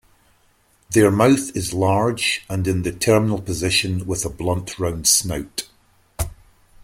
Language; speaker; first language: English; native; English